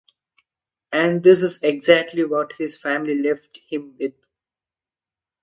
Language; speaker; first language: English; non-native, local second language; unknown